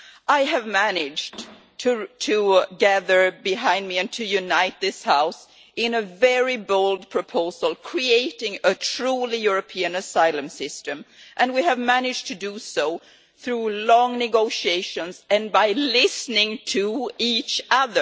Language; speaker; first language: English; non-native, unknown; Swedish